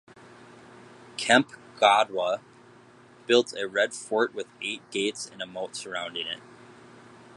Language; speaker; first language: English; native; English